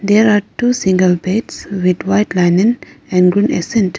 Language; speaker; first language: English; non-native, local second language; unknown